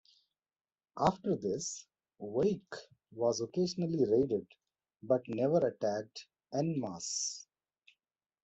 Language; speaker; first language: English; non-native, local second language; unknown